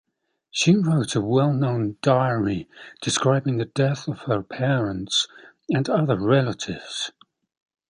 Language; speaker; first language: English; native; English